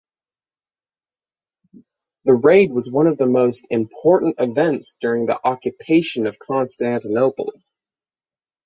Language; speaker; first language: English; native; English